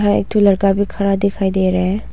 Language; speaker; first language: Hindi; non-native, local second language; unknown